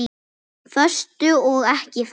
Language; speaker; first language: Icelandic; native; Icelandic